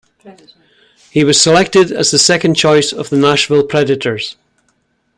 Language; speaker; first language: English; native; English